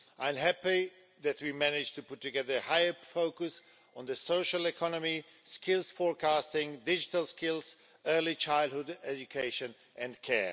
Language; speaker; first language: English; non-native, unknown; Swedish